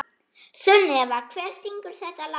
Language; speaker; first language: Icelandic; non-native, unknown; German